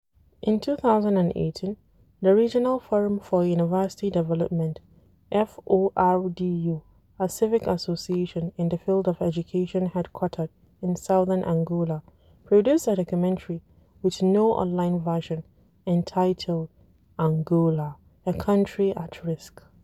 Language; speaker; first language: English; non-native, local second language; Hausa